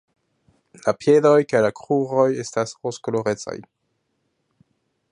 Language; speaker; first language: Esperanto; non-native, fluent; French